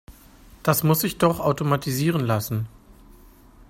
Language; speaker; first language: German; native; German